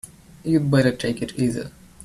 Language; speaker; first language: English; native; English